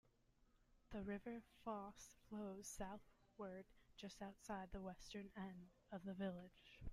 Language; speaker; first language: English; native; English